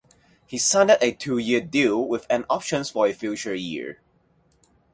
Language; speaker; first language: English; non-native, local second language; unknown